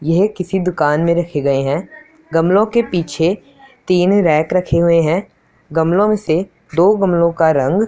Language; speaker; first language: Hindi; non-native, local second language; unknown